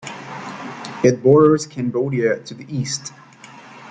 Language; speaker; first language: English; native; English